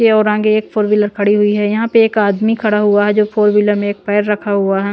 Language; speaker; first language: Hindi; non-native, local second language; Punjabi